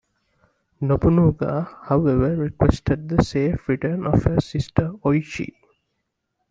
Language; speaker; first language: English; non-native, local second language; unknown